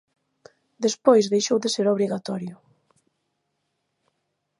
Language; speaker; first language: Galician; native; Galician